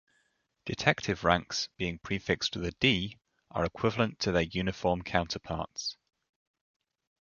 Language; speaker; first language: English; native; English